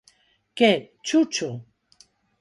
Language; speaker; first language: Galician; non-native, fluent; Spanish